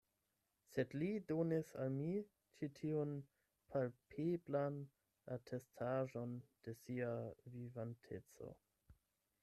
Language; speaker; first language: Esperanto; non-native, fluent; German